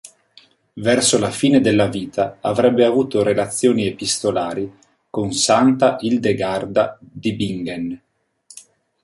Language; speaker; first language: Italian; native; Italian